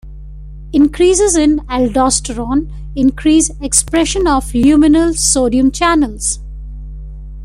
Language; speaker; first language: English; non-native, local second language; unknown